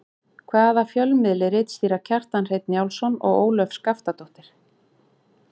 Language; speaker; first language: Icelandic; native; Icelandic